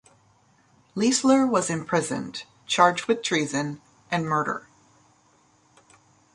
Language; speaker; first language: English; native; English